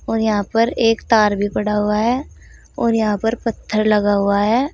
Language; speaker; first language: Hindi; native; Hindi